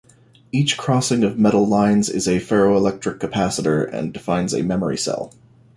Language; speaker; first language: English; native; English